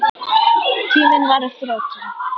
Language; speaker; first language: Icelandic; native; Icelandic